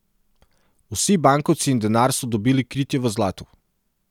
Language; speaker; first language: Slovenian; non-native, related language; Serbian